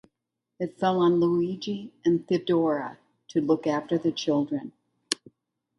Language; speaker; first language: English; native; English